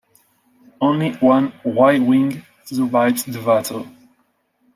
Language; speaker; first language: English; non-native, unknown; Spanish